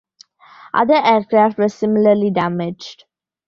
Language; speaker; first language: English; non-native, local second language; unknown